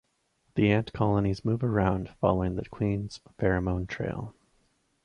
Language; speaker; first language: English; native; English